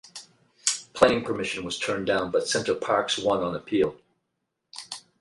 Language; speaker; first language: English; native; English